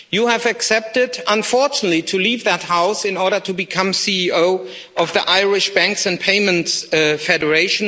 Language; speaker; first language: English; non-native, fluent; German